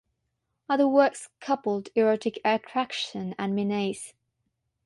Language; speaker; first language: English; non-native, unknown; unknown